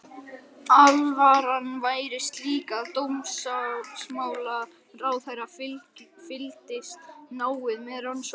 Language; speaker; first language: Icelandic; native; Icelandic